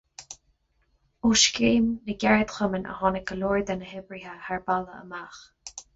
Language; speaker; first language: Irish; non-native, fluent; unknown